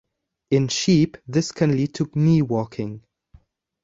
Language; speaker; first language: English; non-native, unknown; German